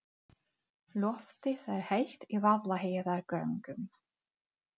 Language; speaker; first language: Icelandic; non-native, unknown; Czech